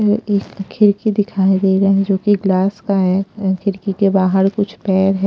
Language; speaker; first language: Hindi; non-native, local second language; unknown